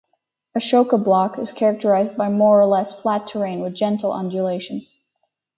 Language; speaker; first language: English; native; English